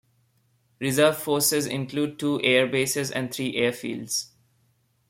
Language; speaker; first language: English; non-native, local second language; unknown